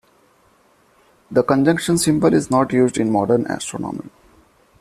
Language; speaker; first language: English; non-native, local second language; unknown